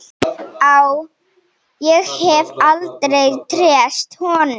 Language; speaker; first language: Icelandic; non-native, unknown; Slovenian